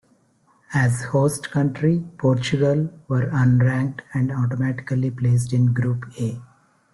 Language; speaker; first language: English; non-native, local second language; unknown